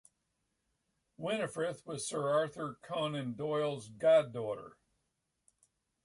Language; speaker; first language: English; native; English